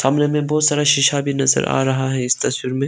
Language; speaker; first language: Hindi; non-native, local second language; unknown